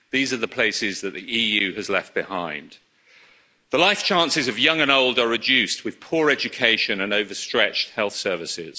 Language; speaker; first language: English; native; English